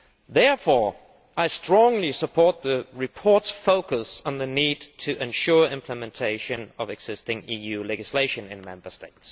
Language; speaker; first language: English; non-native, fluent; Danish